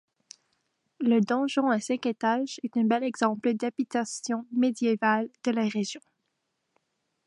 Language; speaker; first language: French; native; French